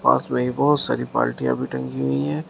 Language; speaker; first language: Hindi; native; Hindi